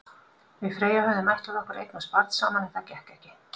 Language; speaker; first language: Icelandic; native; Icelandic